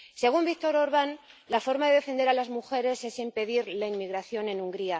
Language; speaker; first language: Spanish; native; Spanish